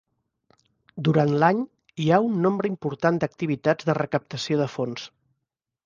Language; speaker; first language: Catalan; native; Catalan